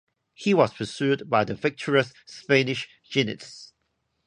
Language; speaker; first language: English; non-native, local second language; Cantonese